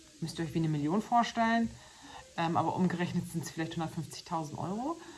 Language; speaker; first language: German; early bilingual, other home language; Turkish